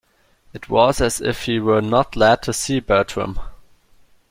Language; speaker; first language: English; non-native, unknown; German